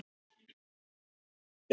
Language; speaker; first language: Icelandic; non-native, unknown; English